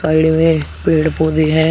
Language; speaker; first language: Hindi; native; Hindi